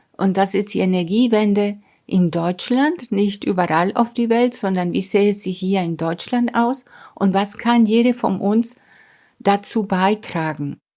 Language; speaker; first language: German; non-native, fluent; Spanish